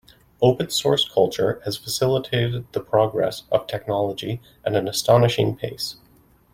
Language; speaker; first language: English; native; English